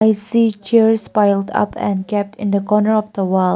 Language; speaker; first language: English; non-native, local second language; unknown